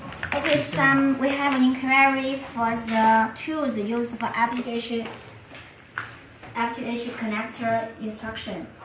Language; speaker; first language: English; non-native, fluent; Chinese